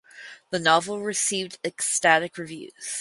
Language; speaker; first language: English; native; English